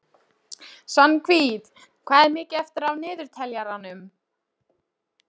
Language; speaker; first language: Icelandic; non-native, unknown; Polish